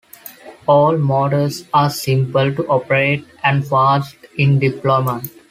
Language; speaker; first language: English; non-native, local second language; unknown